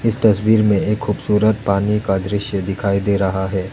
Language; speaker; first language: Hindi; non-native, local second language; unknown